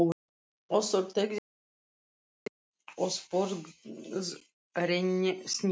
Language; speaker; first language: Icelandic; non-native, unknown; Russian